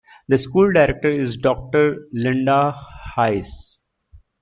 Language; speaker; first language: English; native; English